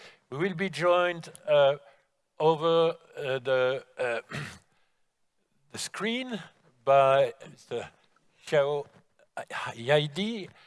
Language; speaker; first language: English; non-native, fluent; French